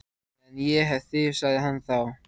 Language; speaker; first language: Icelandic; native; Icelandic